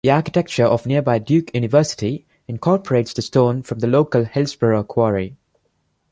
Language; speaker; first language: English; non-native, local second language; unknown